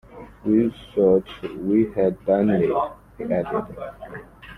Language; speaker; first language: English; non-native, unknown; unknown